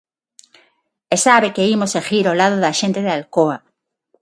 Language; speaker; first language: Galician; non-native, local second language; Spanish